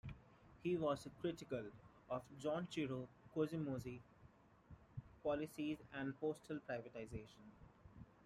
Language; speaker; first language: English; non-native, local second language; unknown